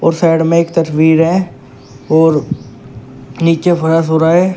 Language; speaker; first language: Hindi; native; Hindi